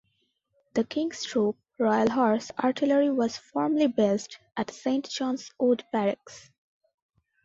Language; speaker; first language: English; non-native, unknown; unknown